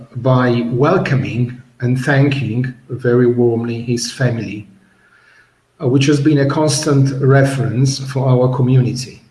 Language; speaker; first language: English; non-native, fluent; Italian